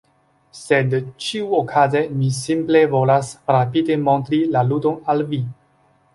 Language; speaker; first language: Esperanto; non-native, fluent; Chinese